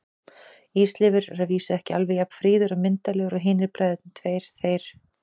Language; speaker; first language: Icelandic; native; Icelandic